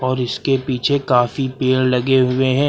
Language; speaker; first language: Hindi; native; Hindi